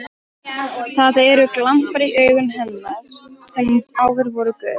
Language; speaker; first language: Icelandic; non-native, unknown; Polish